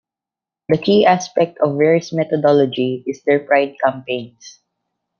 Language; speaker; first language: English; non-native, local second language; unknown